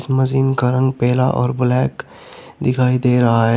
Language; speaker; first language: Hindi; native; Hindi